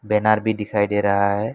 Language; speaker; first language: Hindi; non-native, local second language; Assamese